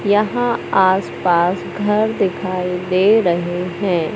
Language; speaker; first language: Hindi; native; Hindi